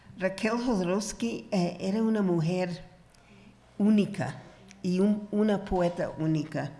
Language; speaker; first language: Spanish; non-native, fluent; English